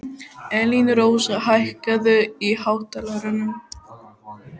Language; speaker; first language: Icelandic; native; Icelandic